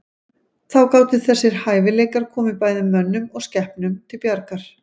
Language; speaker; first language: Icelandic; native; Icelandic